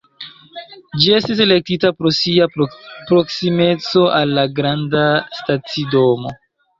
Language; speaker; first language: Esperanto; non-native, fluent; Chinese